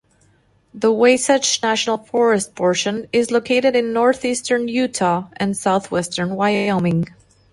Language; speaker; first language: English; non-native, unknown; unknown